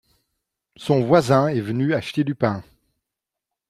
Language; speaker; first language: French; non-native, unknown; Dutch